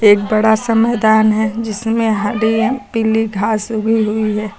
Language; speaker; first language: Hindi; native; Hindi